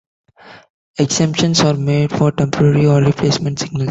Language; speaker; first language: English; non-native, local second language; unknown